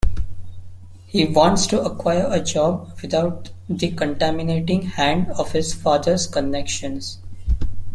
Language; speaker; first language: English; non-native, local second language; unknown